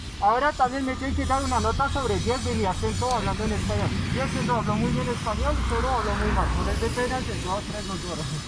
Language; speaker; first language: Spanish; non-native, fluent; French